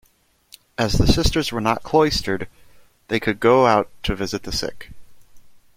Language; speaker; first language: English; native; English